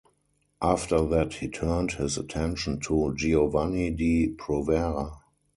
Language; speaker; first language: English; non-native, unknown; German